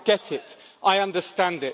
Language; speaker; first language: English; native; English